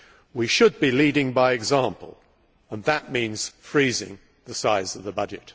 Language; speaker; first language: English; native; English